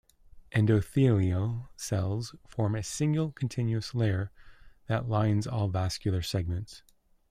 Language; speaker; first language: English; native; English